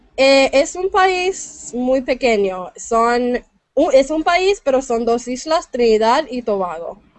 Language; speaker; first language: Spanish; non-native, fluent; English